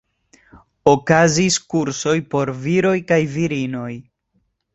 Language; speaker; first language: Esperanto; non-native, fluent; Spanish